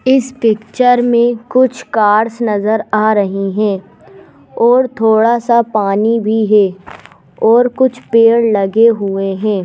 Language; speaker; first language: Hindi; native; Hindi